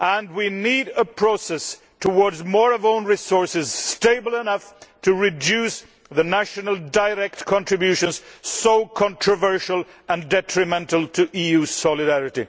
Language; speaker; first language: English; non-native, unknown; Swedish